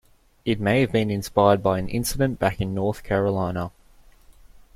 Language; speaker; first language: English; native; English